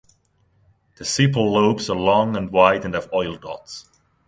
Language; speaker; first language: English; non-native, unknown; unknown